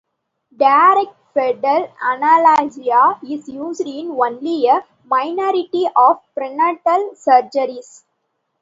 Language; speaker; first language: English; non-native, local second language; Tamil